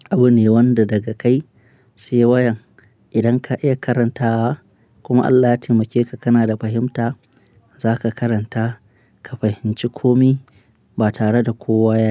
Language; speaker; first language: Hausa; non-native, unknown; Akan